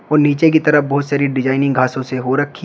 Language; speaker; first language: Hindi; native; Hindi